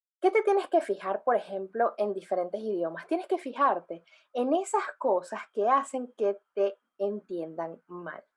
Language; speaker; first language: Spanish; native; Spanish